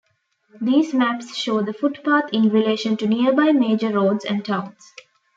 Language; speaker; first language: English; non-native, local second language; Tamil